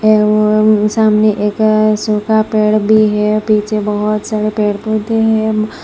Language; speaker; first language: Hindi; non-native, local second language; Bangla